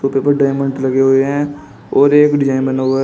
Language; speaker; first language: Hindi; native; Hindi